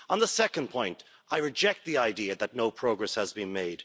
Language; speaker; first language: English; native; English